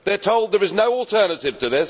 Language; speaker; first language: English; native; English